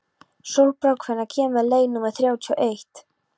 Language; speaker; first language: Icelandic; non-native, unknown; Polish